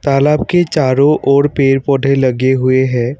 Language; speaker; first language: Hindi; non-native, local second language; Assamese